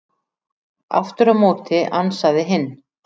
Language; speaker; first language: Icelandic; native; Icelandic